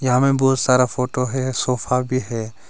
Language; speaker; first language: Hindi; early bilingual, other home language; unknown